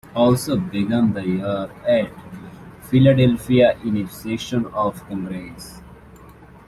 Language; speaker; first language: English; native; English